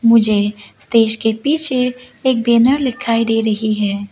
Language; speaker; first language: Hindi; early bilingual, other home language; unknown